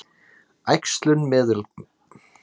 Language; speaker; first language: Icelandic; native; Icelandic